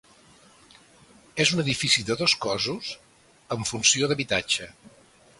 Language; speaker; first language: Catalan; native; Catalan